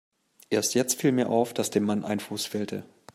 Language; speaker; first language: German; native; German